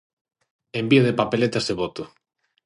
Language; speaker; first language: Galician; non-native, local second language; Spanish